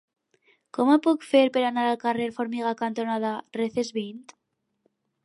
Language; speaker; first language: Catalan; non-native, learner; Spanish